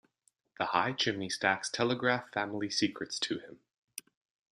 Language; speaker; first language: English; native; English